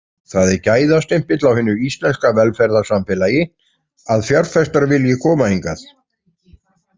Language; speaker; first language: Icelandic; native; Icelandic